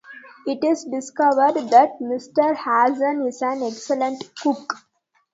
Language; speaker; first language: English; non-native, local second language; Tamil